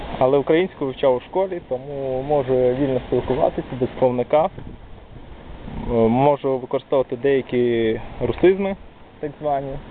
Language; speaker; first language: Ukrainian; non-native, local second language; Russian